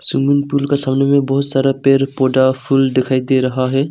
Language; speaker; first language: Hindi; non-native, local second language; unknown